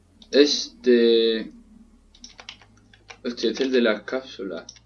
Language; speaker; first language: Spanish; native; Spanish